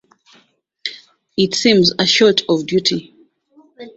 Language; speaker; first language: English; non-native, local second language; Ganda